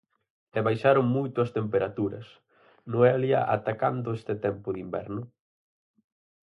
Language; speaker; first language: Galician; native; Galician